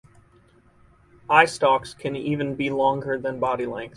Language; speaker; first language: English; native; English